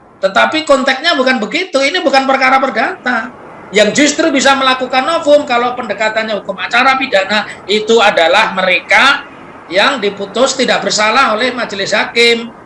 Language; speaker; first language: Indonesian; non-native, local second language; Javanese